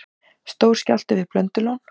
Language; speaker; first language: Icelandic; native; Icelandic